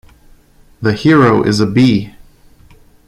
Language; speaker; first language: English; non-native, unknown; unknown